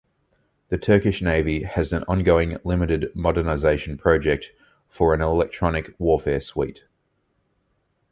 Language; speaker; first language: English; native; English